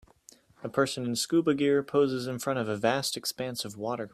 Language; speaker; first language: English; native; English